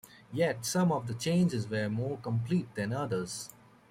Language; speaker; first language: English; native; English